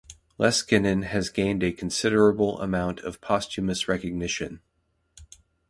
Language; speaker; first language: English; native; English